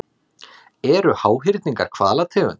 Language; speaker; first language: Icelandic; native; Icelandic